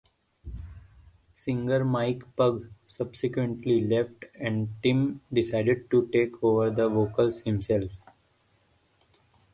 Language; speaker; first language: English; non-native, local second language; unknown